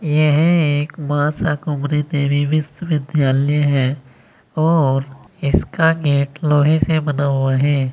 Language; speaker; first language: Hindi; native; Hindi